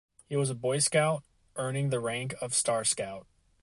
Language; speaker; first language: English; native; English